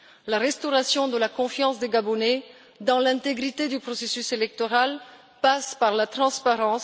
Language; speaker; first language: French; non-native, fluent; Bulgarian